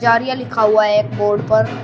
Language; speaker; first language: Hindi; native; Hindi